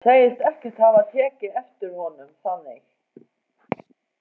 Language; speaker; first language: Icelandic; non-native, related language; Faroese